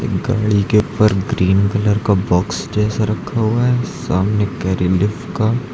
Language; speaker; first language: Hindi; native; Hindi